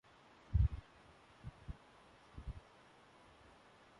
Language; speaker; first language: English; non-native, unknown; Japanese